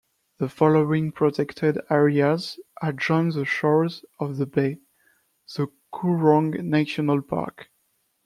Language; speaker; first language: English; non-native, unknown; French